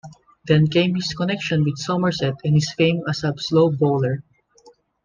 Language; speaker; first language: English; non-native, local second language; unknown